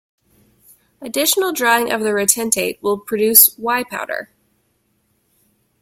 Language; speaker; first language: English; native; English